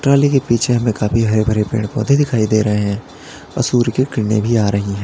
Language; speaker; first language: Hindi; native; Hindi